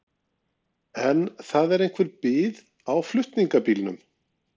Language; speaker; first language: Icelandic; non-native, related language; Norwegian